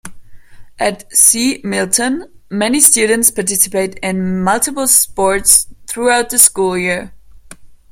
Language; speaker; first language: English; non-native, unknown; German